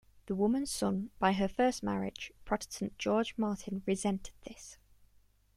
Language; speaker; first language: English; native; English